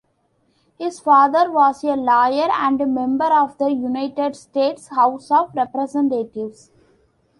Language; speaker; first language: English; non-native, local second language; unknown